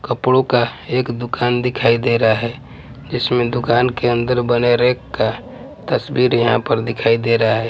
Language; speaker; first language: Hindi; non-native, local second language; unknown